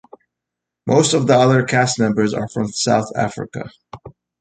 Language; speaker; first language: English; native; English